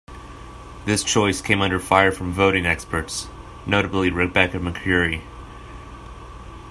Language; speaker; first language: English; native; English